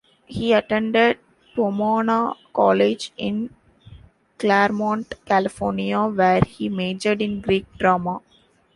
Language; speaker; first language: English; non-native, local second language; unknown